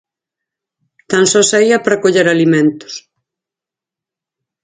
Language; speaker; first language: Galician; native; Galician